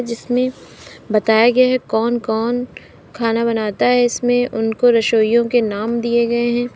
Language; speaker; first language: Hindi; native; Hindi